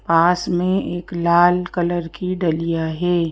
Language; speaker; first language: Hindi; native; Hindi